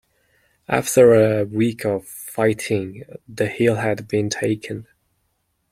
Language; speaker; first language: English; non-native, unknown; Mongolian